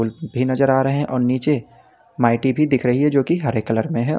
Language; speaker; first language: Hindi; native; Hindi